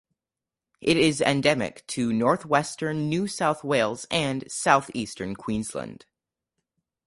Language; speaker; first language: English; native; English